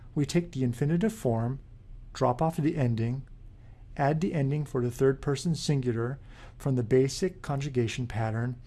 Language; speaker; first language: English; native; English